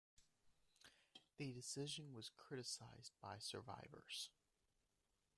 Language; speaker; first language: English; native; English